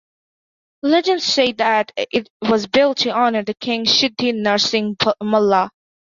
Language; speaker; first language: English; non-native, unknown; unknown